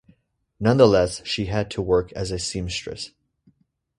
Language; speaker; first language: English; native; English